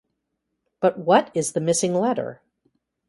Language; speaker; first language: English; native; English